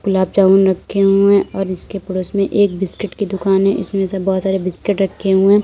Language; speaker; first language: Hindi; native; Hindi